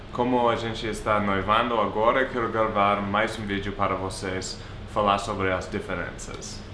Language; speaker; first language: Portuguese; non-native, fluent; English